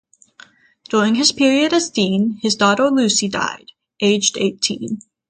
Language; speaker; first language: English; native; English